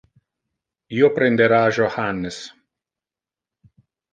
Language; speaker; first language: Interlingua; non-native, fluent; Italian